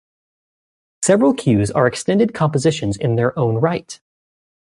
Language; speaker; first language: English; native; English